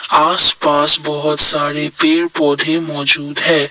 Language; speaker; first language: Hindi; non-native, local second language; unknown